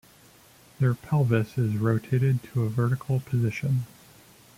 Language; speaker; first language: English; native; English